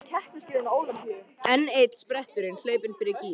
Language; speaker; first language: Icelandic; native; Icelandic